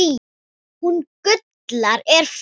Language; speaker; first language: Icelandic; non-native, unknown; Thai